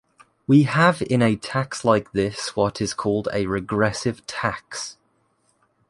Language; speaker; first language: English; native; English